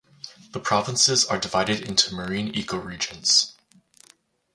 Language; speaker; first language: English; native; English